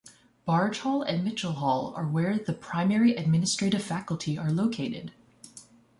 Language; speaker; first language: English; native; English